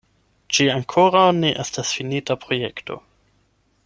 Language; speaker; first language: Esperanto; non-native, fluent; German